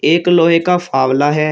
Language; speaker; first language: Hindi; native; Hindi